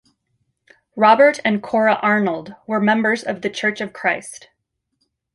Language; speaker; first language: English; native; English